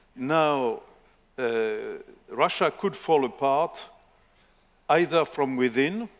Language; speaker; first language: English; non-native, fluent; French